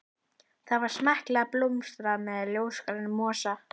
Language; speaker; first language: Icelandic; native; Icelandic